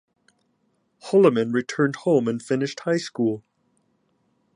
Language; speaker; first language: English; native; English